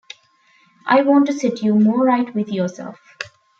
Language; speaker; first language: English; non-native, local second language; Tamil